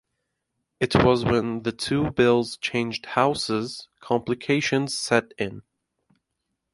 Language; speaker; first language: English; native; English